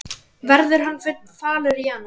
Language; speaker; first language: Icelandic; native; Icelandic